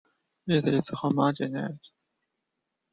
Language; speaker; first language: English; non-native, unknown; Chinese